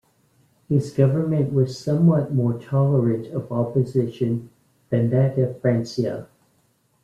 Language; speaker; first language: English; native; English